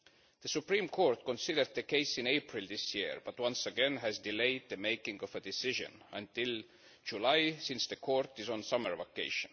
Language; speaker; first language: English; non-native, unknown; Estonian